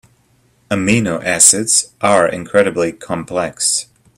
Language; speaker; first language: English; native; English